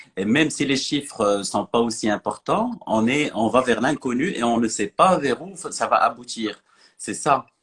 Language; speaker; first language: French; non-native, local second language; Arabic